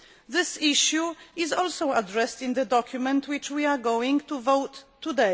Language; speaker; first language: English; non-native, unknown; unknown